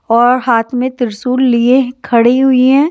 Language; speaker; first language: Hindi; native; Hindi